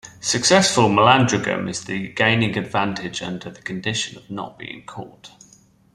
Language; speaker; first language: English; native; English